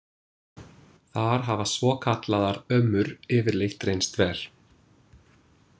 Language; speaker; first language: Icelandic; non-native, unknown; English